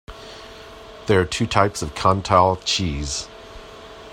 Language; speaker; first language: English; non-native, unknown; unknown